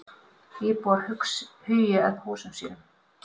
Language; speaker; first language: Icelandic; native; Icelandic